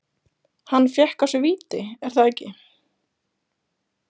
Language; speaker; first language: Icelandic; native; Icelandic